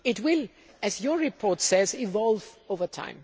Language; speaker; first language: English; non-native, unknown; German